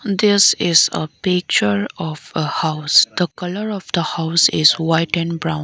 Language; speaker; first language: English; non-native, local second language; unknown